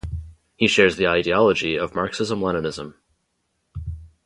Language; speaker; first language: English; native; English